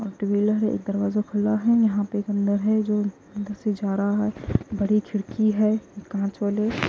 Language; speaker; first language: Hindi; non-native, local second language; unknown